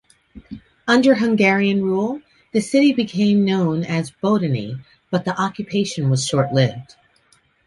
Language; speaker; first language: English; native; English